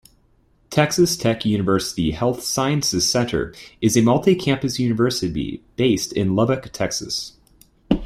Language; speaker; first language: English; native; English